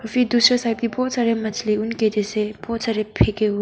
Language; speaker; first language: Hindi; non-native, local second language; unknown